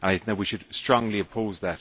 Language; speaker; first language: English; native; English